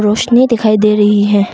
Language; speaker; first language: Hindi; non-native, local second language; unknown